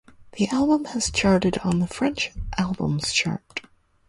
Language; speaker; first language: English; native; English